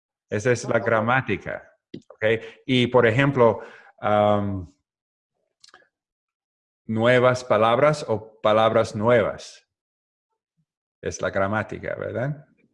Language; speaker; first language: Spanish; non-native, learner; English